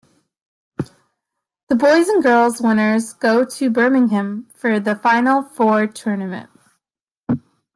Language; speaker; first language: English; native; English